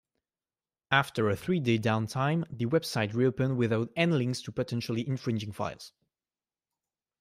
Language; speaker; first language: English; non-native, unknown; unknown